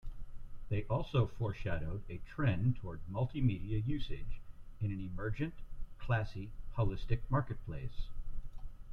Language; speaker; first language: English; native; English